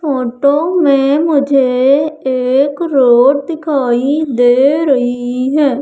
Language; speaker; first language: Hindi; native; Hindi